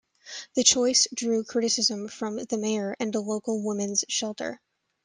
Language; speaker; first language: English; native; English